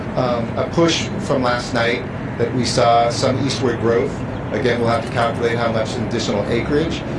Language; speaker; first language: English; native; English